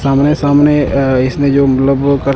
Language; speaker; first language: Hindi; non-native, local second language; Punjabi